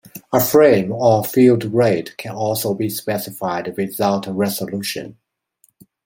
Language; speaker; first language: English; non-native, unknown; Chinese